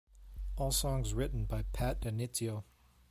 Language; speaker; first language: English; native; English